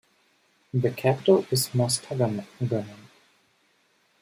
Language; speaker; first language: English; native; English